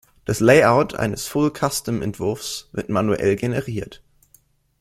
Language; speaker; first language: German; native; German